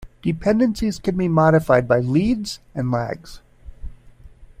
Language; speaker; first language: English; native; English